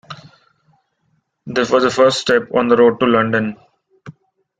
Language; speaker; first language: English; non-native, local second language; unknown